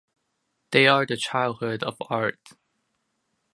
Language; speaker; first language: English; non-native, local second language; Cantonese